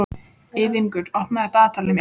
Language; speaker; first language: Icelandic; native; Icelandic